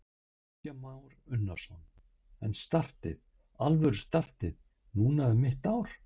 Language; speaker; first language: Icelandic; native; Icelandic